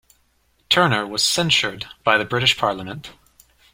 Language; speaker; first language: English; native; English